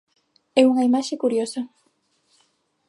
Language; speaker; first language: Galician; non-native, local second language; Spanish